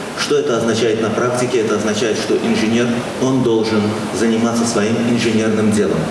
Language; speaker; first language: Russian; non-native, local second language; Azerbaijani